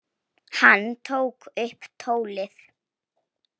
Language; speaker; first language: Icelandic; non-native, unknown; Polish